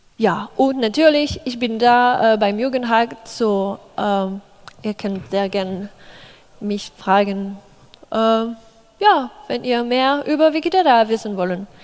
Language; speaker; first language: German; non-native, fluent; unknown